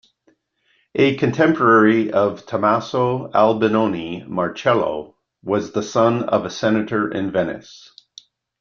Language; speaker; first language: English; native; English